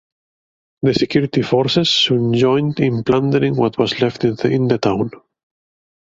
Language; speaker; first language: English; native; English